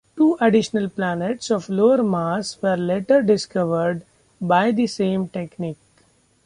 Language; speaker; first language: English; non-native, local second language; Marathi